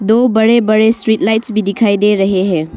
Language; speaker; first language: Hindi; non-native, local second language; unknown